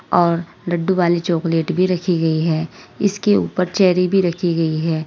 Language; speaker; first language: Hindi; native; Hindi